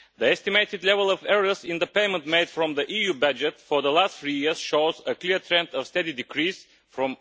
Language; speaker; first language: English; non-native, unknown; Bulgarian